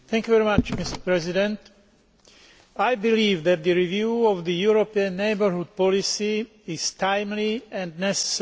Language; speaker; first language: English; non-native, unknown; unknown